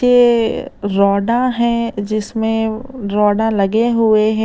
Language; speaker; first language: Hindi; native; Hindi